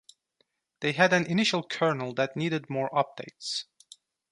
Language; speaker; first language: English; non-native, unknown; Turkish